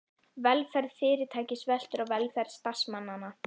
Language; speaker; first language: Icelandic; native; Icelandic